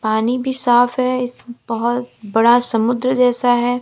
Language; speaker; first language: Hindi; native; Hindi